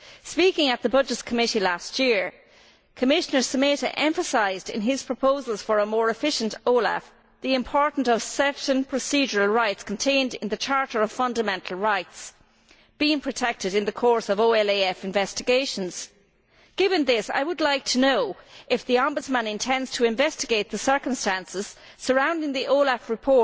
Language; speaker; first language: English; native; English